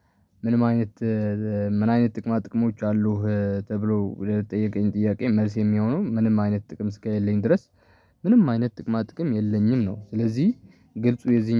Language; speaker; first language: Amharic; non-native, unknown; Tigrinya